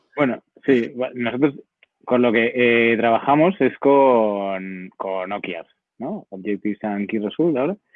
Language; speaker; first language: Spanish; native; Spanish